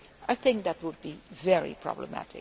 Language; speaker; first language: English; non-native, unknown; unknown